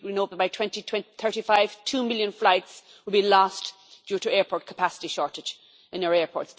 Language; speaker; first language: English; native; English